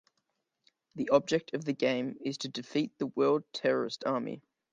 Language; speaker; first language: English; native; English